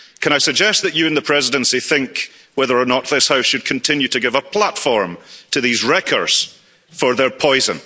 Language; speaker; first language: English; early bilingual, heritage; English